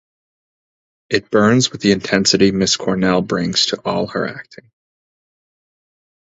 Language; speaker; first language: English; native; English